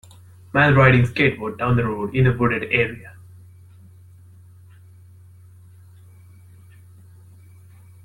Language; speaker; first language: English; non-native, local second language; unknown